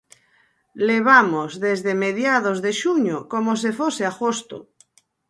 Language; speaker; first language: Galician; native; Galician